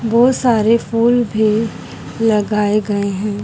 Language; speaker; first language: Hindi; native; Hindi